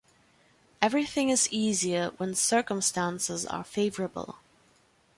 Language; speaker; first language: English; non-native, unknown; German